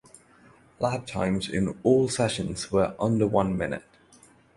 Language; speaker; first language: English; non-native, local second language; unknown